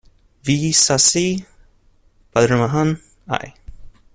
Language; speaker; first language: English; native; English